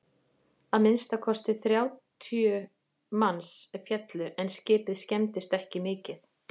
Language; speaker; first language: Icelandic; native; Icelandic